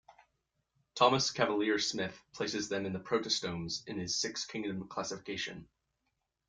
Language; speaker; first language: English; native; English